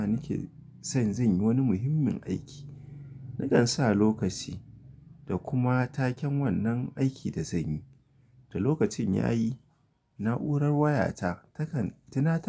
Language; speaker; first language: Hausa; native; Hausa